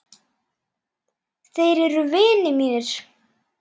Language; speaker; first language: Icelandic; native; Icelandic